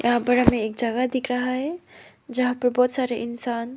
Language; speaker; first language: Hindi; non-native, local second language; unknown